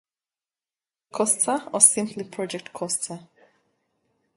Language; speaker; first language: English; native; English